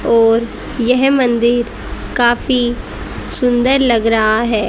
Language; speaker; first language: Hindi; native; Hindi